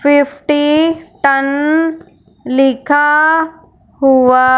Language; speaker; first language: Hindi; non-native, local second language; Punjabi